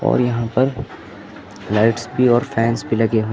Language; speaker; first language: Hindi; native; Hindi